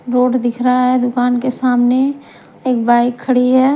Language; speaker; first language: Hindi; non-native, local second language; Punjabi